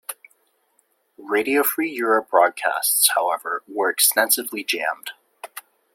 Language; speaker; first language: English; native; English